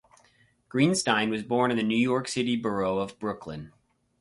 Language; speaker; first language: English; native; English